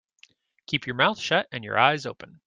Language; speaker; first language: English; native; English